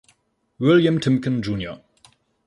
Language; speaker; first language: German; native; German